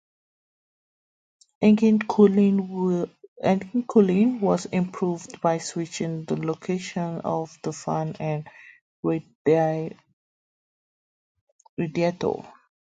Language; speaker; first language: English; native; English